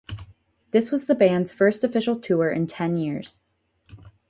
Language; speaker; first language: English; native; English